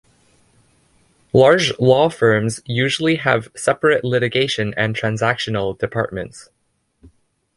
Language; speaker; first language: English; native; English